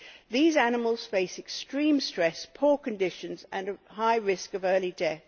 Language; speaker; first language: English; native; English